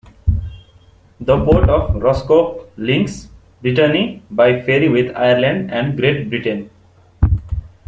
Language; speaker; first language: English; non-native, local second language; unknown